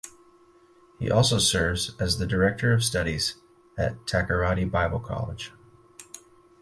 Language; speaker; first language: English; native; English